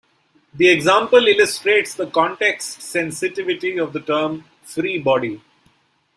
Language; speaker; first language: English; non-native, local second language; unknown